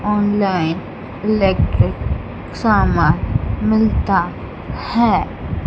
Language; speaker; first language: Hindi; native; Hindi